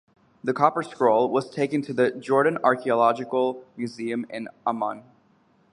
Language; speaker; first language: English; native; English